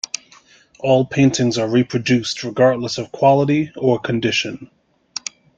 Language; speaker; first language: English; native; English